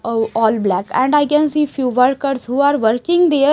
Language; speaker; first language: English; non-native, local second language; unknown